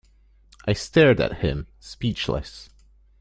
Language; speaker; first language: English; non-native, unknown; French